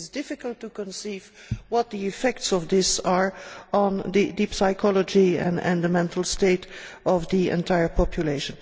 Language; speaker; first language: English; non-native, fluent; Dutch